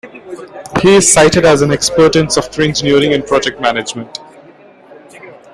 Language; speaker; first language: English; non-native, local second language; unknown